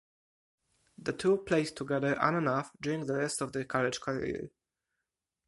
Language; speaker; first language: English; non-native, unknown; Polish